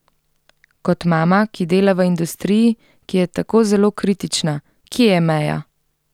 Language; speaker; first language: Slovenian; native; Slovenian